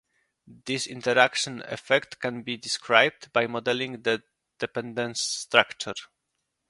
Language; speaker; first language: English; non-native, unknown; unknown